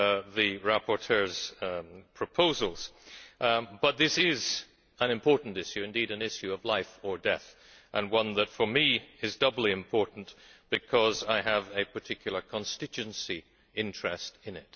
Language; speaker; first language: English; native; English